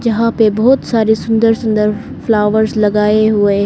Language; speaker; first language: Hindi; non-native, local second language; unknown